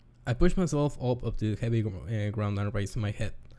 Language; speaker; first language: English; non-native, learner; Spanish